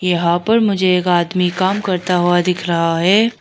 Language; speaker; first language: Hindi; non-native, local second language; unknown